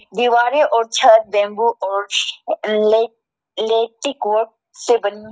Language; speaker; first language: Hindi; non-native, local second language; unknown